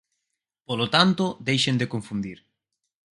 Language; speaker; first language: Galician; native; Galician